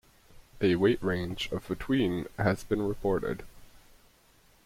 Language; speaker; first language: English; native; English